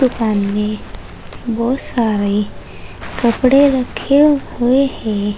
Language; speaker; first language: Hindi; native; Hindi